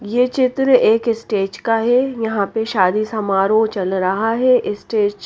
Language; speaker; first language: Hindi; native; Hindi